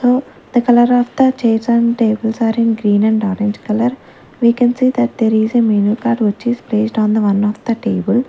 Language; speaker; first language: English; non-native, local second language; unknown